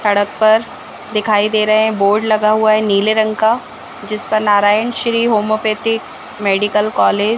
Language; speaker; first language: Hindi; native; Hindi